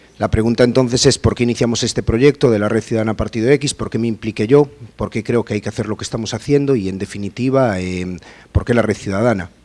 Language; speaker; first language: Spanish; native; Spanish